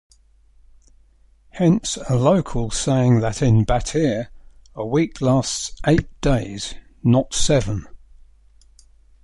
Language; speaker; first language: English; native; English